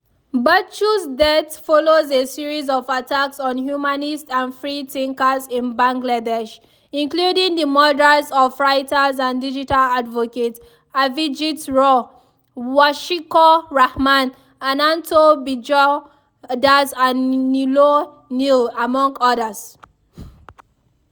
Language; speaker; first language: English; non-native, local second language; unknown